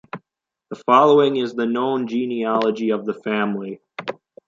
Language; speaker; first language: English; native; English